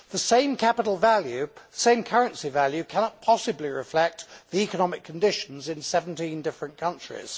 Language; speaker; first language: English; native; English